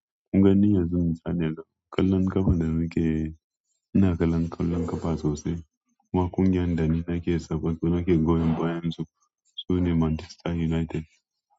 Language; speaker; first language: Hausa; non-native, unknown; Yoruba